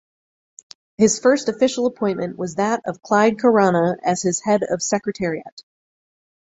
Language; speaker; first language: English; native; English